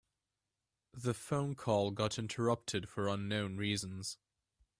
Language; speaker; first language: English; native; English